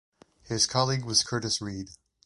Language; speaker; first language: English; native; English